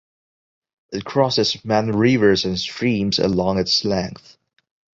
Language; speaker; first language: English; non-native, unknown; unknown